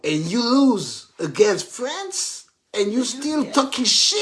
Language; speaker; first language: English; non-native, learner; French